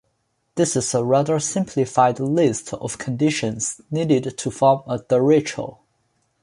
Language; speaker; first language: English; non-native, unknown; Chinese